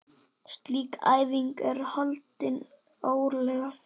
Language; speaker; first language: Icelandic; native; Icelandic